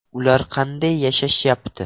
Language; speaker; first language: Uzbek; non-native, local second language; Russian